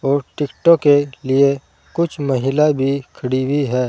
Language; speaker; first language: Hindi; native; Hindi